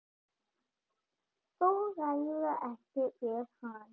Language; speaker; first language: Icelandic; non-native, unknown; German